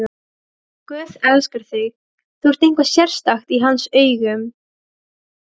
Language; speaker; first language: Icelandic; non-native, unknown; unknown